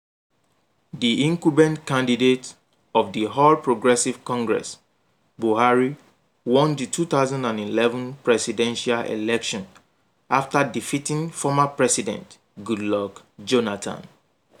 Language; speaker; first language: English; non-native, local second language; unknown